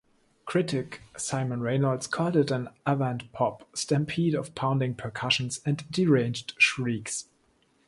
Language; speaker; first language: English; non-native, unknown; German